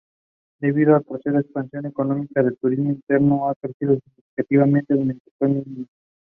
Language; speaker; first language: English; non-native, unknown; Spanish